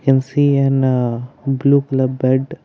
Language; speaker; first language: English; non-native, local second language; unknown